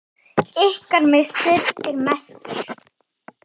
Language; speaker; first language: Icelandic; non-native, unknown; German